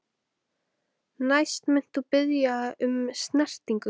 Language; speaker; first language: Icelandic; native; Icelandic